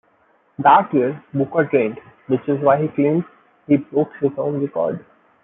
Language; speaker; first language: English; non-native, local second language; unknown